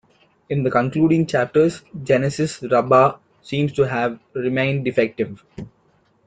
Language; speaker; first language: English; non-native, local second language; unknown